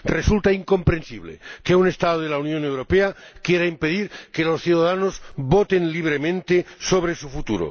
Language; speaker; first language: Spanish; non-native, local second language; Catalan